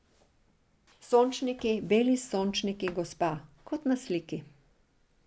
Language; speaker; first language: Slovenian; non-native, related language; Serbian